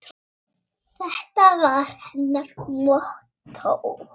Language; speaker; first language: Icelandic; native; Icelandic